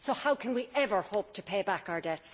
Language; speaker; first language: English; native; English